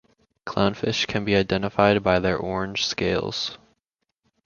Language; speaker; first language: English; native; English